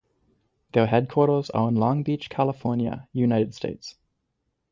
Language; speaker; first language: English; native; English